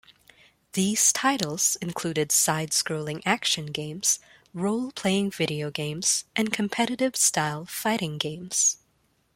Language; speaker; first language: English; non-native, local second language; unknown